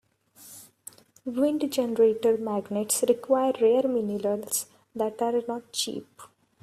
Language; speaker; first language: English; non-native, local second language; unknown